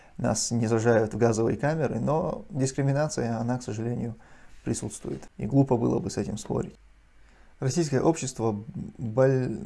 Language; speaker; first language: Russian; non-native, local second language; Chechen